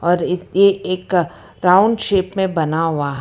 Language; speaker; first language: Hindi; non-native, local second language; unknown